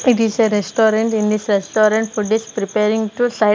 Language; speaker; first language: English; non-native, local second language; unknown